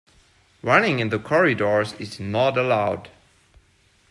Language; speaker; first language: English; non-native, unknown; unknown